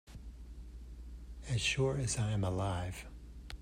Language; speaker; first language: English; native; English